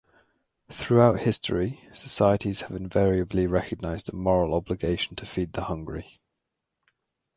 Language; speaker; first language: English; native; English